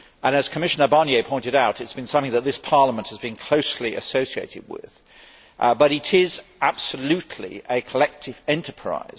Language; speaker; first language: English; native; English